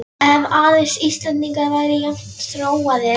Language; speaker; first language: Icelandic; non-native, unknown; Polish